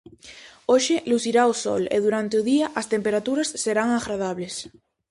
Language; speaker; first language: Galician; native; Galician